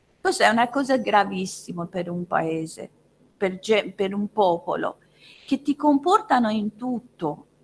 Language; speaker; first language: Italian; non-native, fluent; Persian